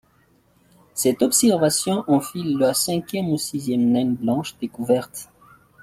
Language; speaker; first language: French; non-native, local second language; Malagasy